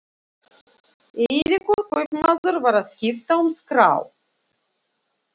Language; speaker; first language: Icelandic; non-native, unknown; Russian